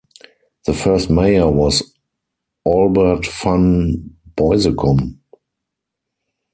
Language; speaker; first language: English; non-native, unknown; German